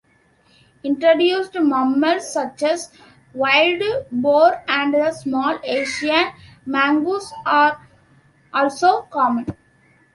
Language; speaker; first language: English; non-native, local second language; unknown